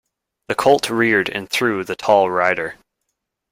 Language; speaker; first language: English; native; English